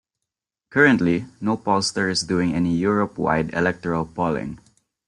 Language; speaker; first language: English; non-native, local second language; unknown